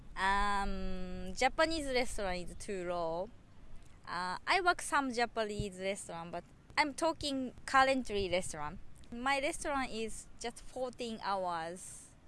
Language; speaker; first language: English; non-native, learner; Japanese